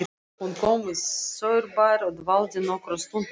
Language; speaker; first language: Icelandic; non-native, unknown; Russian